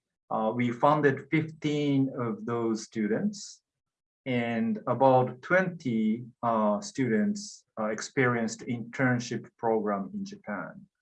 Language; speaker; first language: English; non-native, fluent; Japanese